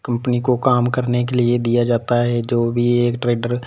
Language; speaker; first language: Hindi; non-native, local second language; Punjabi